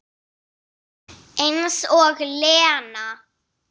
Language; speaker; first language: Icelandic; non-native, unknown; English